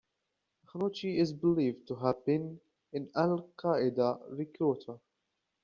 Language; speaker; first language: English; native; English